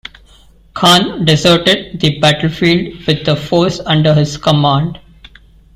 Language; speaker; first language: English; non-native, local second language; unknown